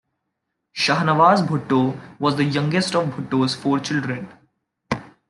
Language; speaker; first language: English; non-native, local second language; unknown